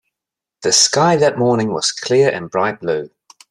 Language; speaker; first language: English; native; English